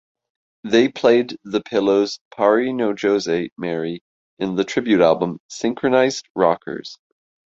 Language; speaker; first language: English; native; English